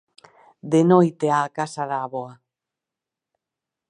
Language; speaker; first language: Galician; native; Galician